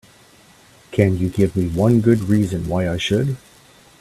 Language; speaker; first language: English; native; English